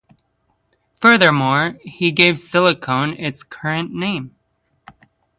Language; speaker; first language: English; native; English